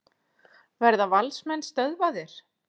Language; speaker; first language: Icelandic; native; Icelandic